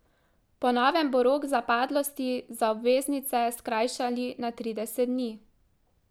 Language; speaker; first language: Slovenian; native; Slovenian